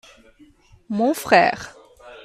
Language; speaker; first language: French; non-native, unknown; German